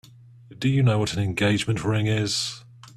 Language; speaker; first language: English; native; English